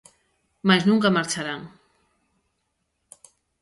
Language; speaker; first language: Galician; native; Galician